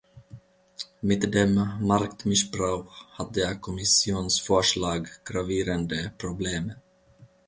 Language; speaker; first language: German; non-native, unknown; Finnish